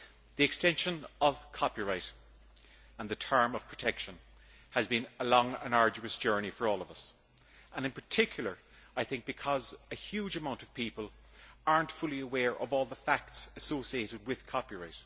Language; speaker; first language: English; native; English